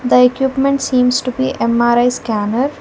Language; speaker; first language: English; non-native, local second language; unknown